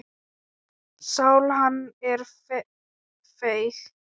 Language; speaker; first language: Icelandic; non-native, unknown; Thai